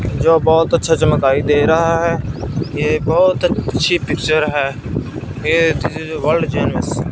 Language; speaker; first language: Hindi; non-native, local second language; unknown